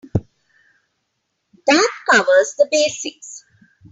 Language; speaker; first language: English; non-native, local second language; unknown